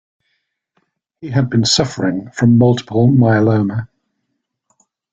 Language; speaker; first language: English; native; English